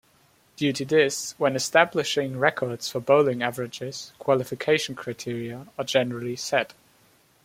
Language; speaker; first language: English; non-native, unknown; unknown